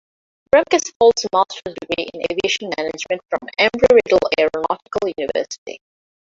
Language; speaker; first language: English; non-native, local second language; Divehi